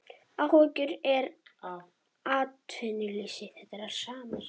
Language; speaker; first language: Icelandic; native; Icelandic